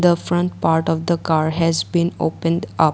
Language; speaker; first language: English; non-native, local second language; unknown